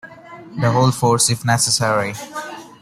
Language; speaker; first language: English; non-native, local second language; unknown